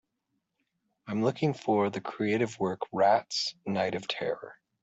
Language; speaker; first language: English; native; English